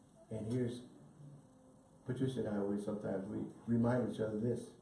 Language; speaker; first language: English; early bilingual, other home language; Spanish